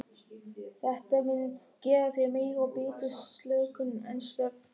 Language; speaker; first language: Icelandic; non-native, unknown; German